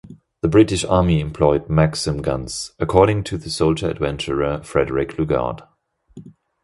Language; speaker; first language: English; non-native, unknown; German